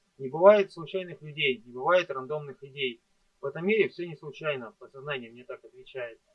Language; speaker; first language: Russian; native; Russian